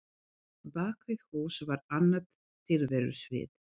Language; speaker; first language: Icelandic; non-native, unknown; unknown